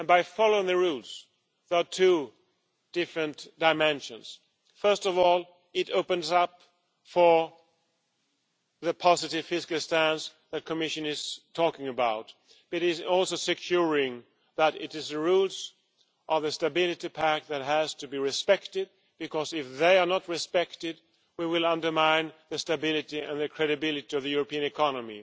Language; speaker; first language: English; non-native, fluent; Swedish